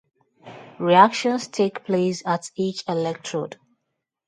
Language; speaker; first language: English; non-native, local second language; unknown